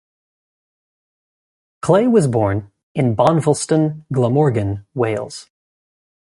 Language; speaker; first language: English; native; English